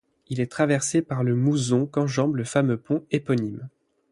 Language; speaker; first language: French; native; French